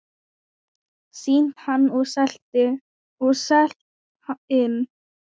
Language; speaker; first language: Icelandic; non-native, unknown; Thai